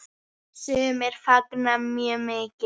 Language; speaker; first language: Icelandic; native; Icelandic